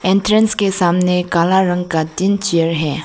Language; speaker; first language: Hindi; non-native, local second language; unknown